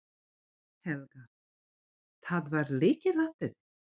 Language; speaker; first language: Icelandic; non-native, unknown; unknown